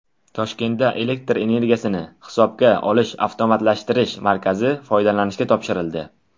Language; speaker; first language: Uzbek; non-native, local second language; Tajik